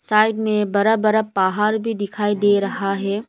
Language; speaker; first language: Hindi; early bilingual, other home language; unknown